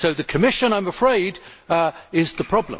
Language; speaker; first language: English; native; English